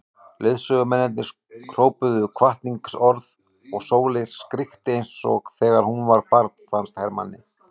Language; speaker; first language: Icelandic; native; Icelandic